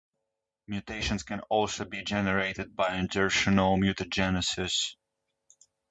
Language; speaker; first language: English; non-native, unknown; Russian